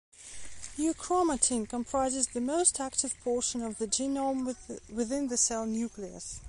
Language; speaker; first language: English; non-native, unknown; Belarusian